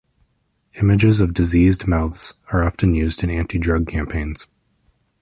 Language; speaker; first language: English; native; English